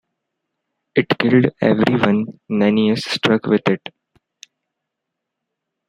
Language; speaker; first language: English; non-native, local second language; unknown